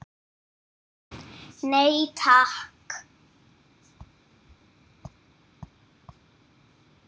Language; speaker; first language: Icelandic; non-native, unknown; English